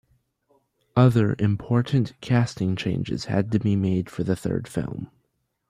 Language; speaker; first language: English; native; English